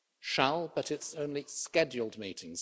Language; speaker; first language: English; native; English